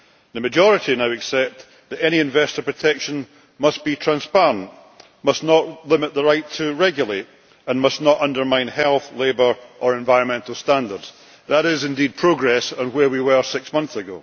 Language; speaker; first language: English; native; English